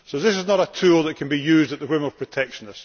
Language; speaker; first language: English; native; English